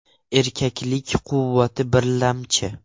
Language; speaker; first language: Uzbek; non-native, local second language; Russian